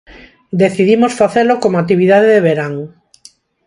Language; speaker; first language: Galician; non-native, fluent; Spanish